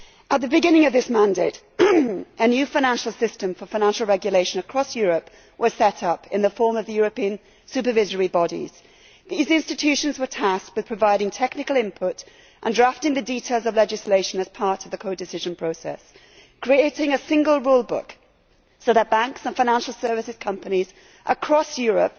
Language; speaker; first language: English; native; English